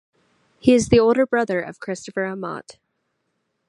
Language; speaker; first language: English; native; English